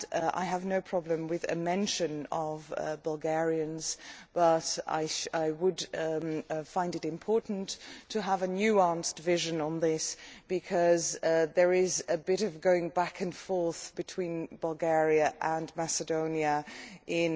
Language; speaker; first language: English; non-native, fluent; Dutch